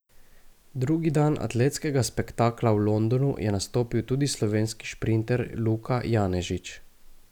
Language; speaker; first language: Slovenian; native; Slovenian